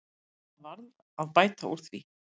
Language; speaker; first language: Icelandic; native; Icelandic